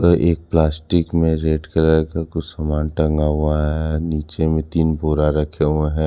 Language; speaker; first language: Hindi; non-native, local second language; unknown